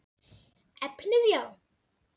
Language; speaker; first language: Icelandic; non-native, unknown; Dutch